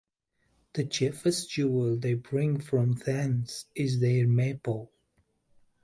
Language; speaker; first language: English; native; English